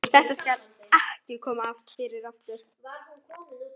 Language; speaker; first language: Icelandic; non-native, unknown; German